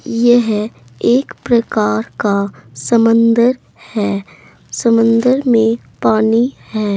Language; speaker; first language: Hindi; native; Hindi